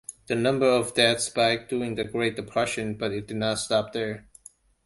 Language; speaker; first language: English; non-native, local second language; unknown